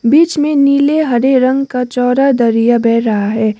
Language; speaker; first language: Hindi; non-native, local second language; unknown